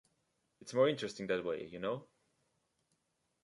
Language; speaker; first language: English; native; English